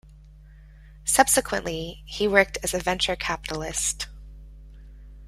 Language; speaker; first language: English; native; English